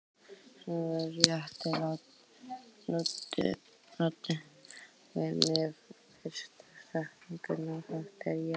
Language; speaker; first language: Icelandic; native; Icelandic